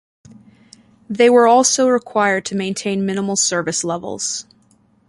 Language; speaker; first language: English; native; English